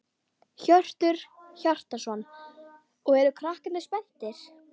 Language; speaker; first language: Icelandic; non-native, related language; Swedish